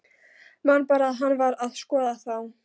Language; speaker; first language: Icelandic; non-native, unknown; Polish